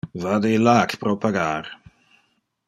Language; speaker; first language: Interlingua; non-native, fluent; Dutch